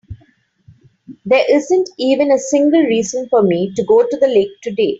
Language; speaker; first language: English; non-native, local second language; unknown